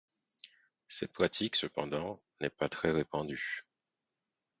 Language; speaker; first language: French; non-native, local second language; Haitian Creole